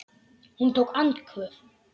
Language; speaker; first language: Icelandic; native; Icelandic